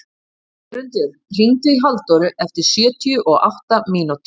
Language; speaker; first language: Icelandic; native; Icelandic